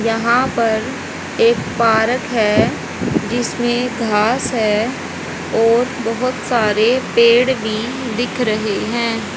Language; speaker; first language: Hindi; native; Hindi